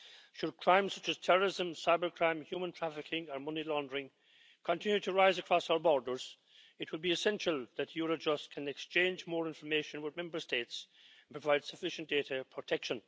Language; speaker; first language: English; native; English